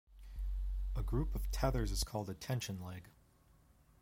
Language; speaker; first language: English; native; English